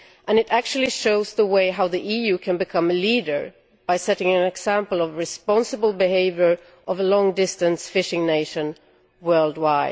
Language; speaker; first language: English; non-native, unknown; Swedish